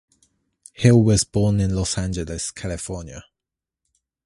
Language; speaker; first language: English; native; English